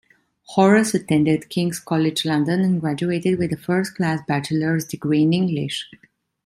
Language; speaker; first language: English; non-native, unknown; Italian